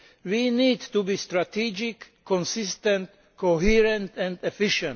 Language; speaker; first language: English; non-native, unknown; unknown